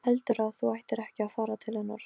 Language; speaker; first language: Icelandic; non-native, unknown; Polish